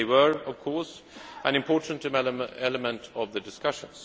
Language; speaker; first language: English; non-native, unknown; Swedish